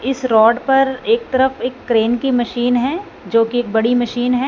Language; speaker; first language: Hindi; non-native, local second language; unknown